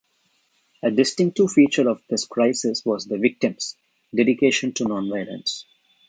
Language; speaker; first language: English; non-native, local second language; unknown